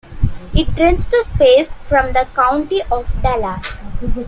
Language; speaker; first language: English; non-native, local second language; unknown